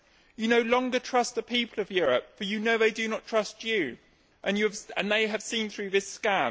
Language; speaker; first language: English; native; English